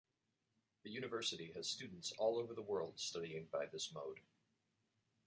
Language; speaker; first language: English; native; English